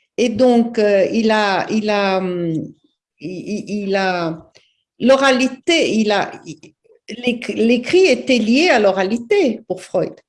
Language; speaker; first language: French; non-native, fluent; Portuguese